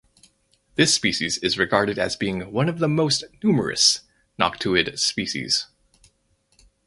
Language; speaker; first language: English; native; English